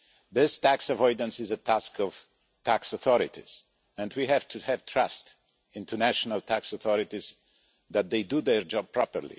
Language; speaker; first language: English; non-native, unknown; Polish